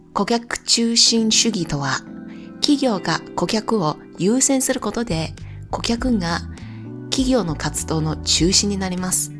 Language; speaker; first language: Japanese; non-native, fluent; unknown